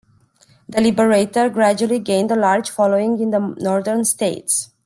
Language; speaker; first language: English; non-native, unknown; Romanian